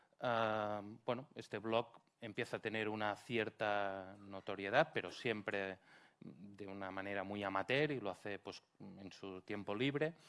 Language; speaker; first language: Spanish; non-native, local second language; Catalan